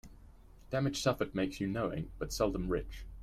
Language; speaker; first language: English; native; English